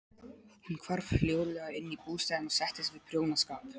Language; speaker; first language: Icelandic; non-native, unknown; Polish